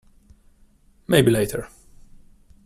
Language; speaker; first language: English; non-native, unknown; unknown